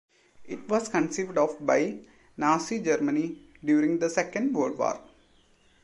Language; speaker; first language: English; non-native, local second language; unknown